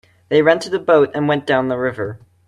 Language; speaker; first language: English; native; English